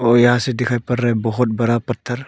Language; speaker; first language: Hindi; non-native, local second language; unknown